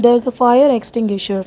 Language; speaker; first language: English; non-native, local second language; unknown